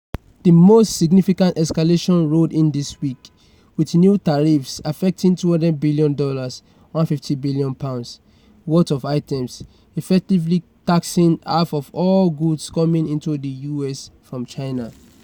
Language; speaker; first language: English; non-native, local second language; Yoruba